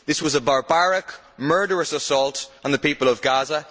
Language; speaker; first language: English; native; English